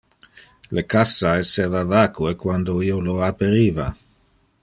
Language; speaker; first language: Interlingua; non-native, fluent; Dutch